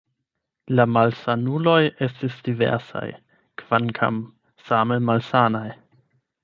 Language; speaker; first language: Esperanto; non-native, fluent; German